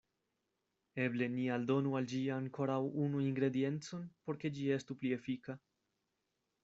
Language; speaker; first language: Esperanto; non-native, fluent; Spanish